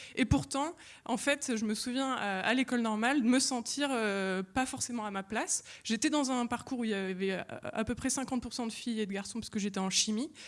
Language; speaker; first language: French; native; French